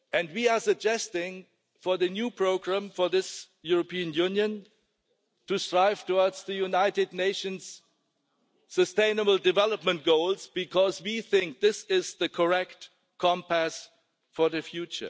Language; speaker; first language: English; non-native, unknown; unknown